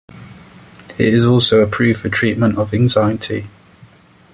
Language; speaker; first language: English; native; English